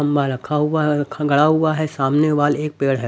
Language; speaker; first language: Hindi; native; Hindi